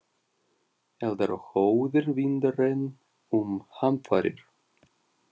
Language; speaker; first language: Icelandic; non-native, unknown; Russian